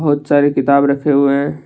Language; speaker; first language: Hindi; non-native, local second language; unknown